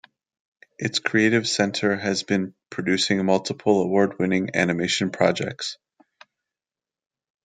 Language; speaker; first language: English; native; English